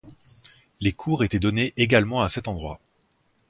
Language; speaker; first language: French; native; French